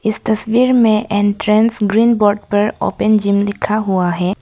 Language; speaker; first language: Hindi; non-native, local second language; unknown